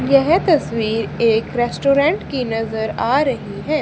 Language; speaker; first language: Hindi; native; Hindi